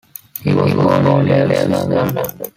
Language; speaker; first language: English; non-native, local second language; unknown